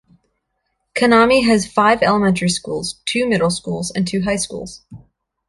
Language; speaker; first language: English; native; English